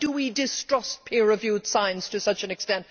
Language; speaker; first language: English; native; English